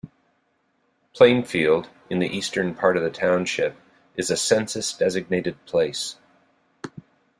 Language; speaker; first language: English; native; English